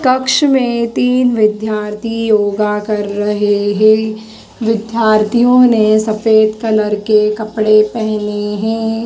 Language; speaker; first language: Hindi; native; Hindi